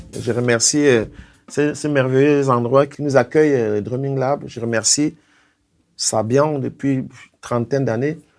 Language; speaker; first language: French; non-native, local second language; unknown